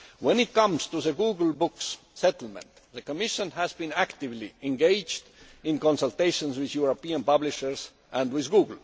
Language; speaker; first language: English; non-native, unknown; Estonian